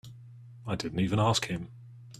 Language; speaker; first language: English; native; English